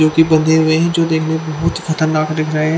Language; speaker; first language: Hindi; native; Hindi